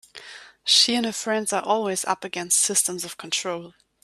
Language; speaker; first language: English; non-native, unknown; German